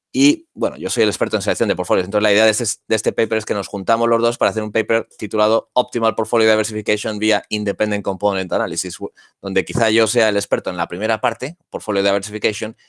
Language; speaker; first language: Spanish; native; Spanish